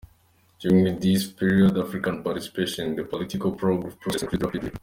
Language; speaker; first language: English; non-native, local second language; Kinyarwanda